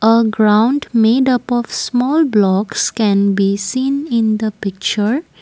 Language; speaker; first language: English; non-native, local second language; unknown